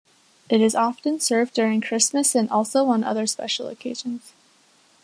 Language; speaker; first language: English; native; English